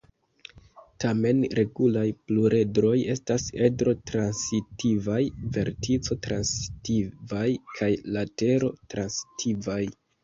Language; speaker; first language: Esperanto; non-native, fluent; Kinyarwanda